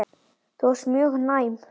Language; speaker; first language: Icelandic; native; Icelandic